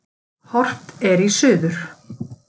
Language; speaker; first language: Icelandic; native; Icelandic